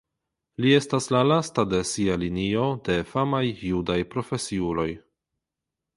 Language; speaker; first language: Esperanto; non-native, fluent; Polish